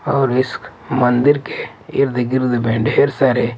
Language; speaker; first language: Hindi; native; Hindi